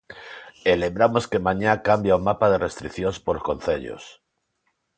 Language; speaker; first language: Galician; non-native, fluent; Spanish